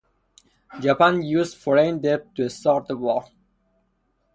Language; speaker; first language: English; non-native, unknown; Persian